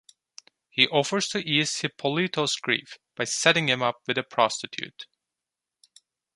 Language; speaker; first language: English; non-native, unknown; Turkish